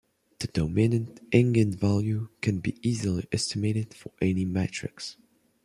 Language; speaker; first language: English; non-native, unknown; French